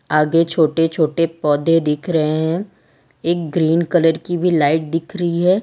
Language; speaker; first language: Hindi; non-native, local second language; Gujarati